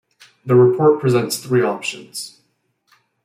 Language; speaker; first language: English; native; English